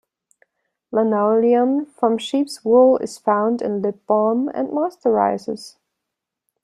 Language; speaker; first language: English; non-native, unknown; German